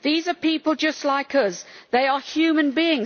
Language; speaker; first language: English; native; English